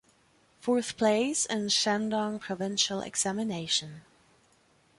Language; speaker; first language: English; non-native, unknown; German